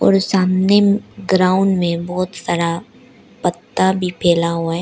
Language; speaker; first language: Hindi; early bilingual, other home language; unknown